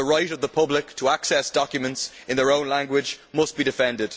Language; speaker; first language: English; native; English